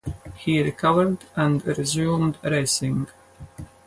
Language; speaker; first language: English; non-native, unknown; Latvian